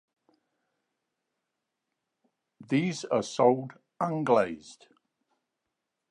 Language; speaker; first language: English; native; English